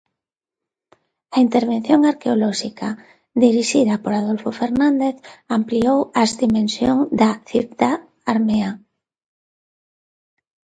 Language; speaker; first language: Galician; non-native, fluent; Spanish